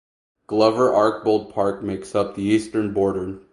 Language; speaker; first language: English; native; English